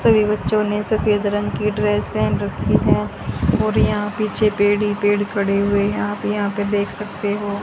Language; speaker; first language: Hindi; native; Hindi